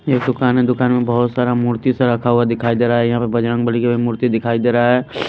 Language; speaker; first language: Hindi; non-native, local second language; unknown